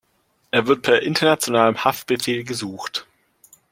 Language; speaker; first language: German; native; German